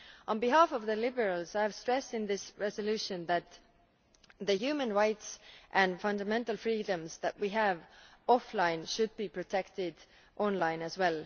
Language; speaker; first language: English; non-native, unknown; Estonian